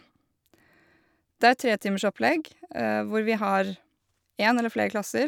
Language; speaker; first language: Norwegian; native; Norwegian